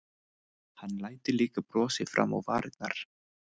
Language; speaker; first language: Icelandic; non-native, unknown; English